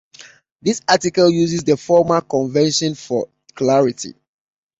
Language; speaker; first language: English; native; English